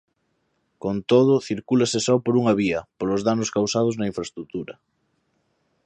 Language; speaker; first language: Galician; native; Galician